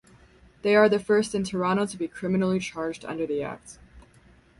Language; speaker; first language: English; native; English